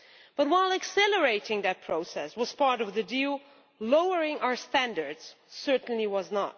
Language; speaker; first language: English; non-native, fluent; Dutch